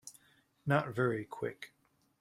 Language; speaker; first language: English; native; English